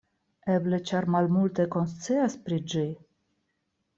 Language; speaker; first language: Esperanto; non-native, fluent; Russian